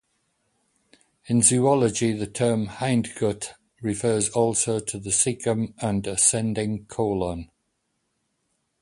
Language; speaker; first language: English; native; English